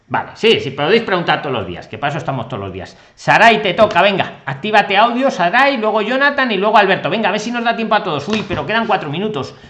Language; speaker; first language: Spanish; native; Spanish